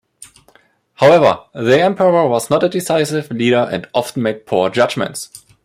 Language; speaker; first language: English; non-native, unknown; German